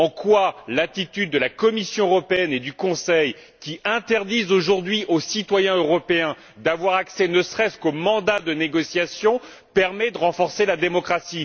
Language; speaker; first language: French; native; French